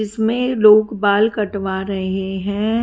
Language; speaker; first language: Hindi; native; Hindi